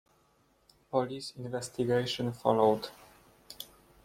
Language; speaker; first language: English; non-native, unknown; Polish